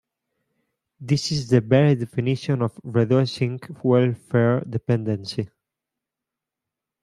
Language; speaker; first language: English; non-native, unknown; Spanish